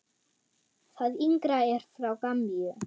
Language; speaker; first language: Icelandic; non-native, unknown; German